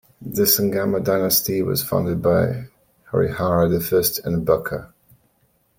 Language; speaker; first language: English; native; English